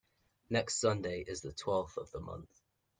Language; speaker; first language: English; native; English